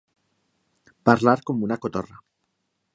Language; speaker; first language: Catalan; non-native, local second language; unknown